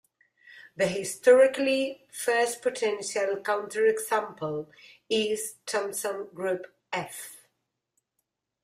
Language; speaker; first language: English; non-native, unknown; Spanish